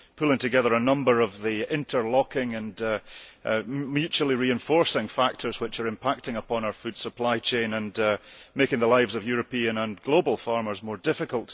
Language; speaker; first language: English; early bilingual, heritage; English